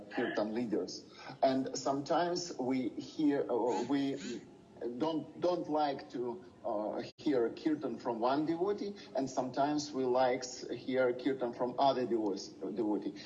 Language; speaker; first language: English; non-native, fluent; Russian